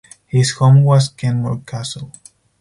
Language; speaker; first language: English; non-native, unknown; Spanish